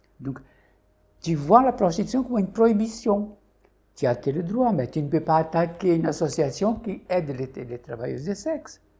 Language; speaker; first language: French; non-native, fluent; Portuguese